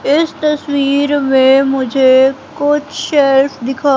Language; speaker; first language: Hindi; native; Hindi